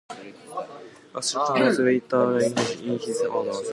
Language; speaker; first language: English; non-native, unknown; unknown